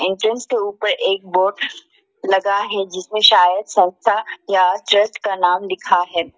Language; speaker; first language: Hindi; non-native, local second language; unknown